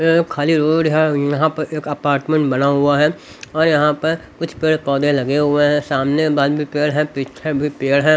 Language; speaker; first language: Hindi; native; Hindi